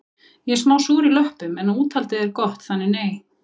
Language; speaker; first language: Icelandic; native; Icelandic